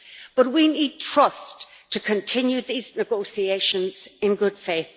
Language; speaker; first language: English; native; English